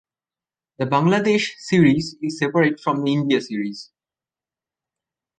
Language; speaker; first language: English; non-native, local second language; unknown